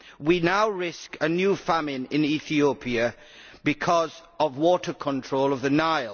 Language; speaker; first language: English; native; English